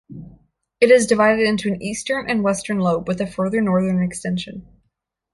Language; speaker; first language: English; native; English